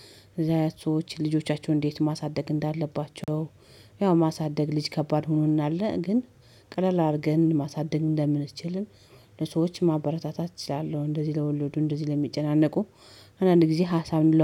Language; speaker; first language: Amharic; native; Amharic